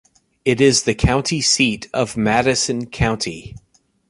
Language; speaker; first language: English; native; English